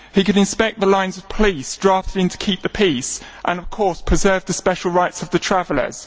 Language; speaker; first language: English; native; English